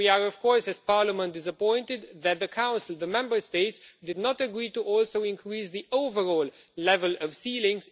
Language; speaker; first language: English; non-native, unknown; Romanian